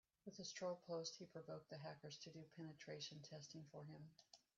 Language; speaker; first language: English; native; English